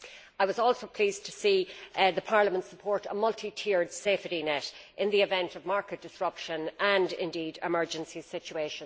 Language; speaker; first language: English; native; English